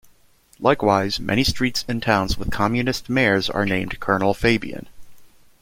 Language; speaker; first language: English; native; English